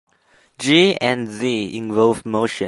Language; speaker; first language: English; non-native, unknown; Chinese